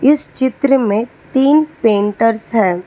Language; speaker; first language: Hindi; non-native, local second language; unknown